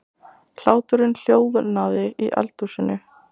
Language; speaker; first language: Icelandic; native; Icelandic